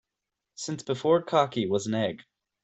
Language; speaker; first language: English; native; English